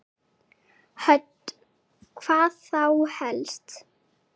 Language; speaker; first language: Icelandic; native; Icelandic